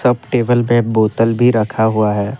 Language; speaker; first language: Hindi; non-native, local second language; Assamese